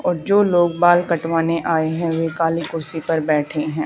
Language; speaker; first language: Hindi; native; Hindi